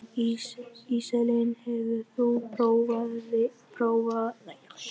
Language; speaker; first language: Icelandic; non-native, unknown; Vietnamese